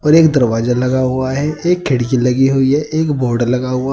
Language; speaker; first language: Hindi; native; Hindi